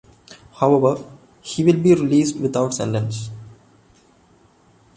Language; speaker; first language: English; non-native, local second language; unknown